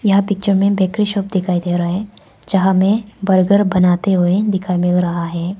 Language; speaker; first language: Hindi; non-native, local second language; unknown